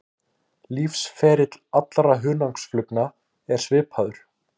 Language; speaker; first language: Icelandic; native; Icelandic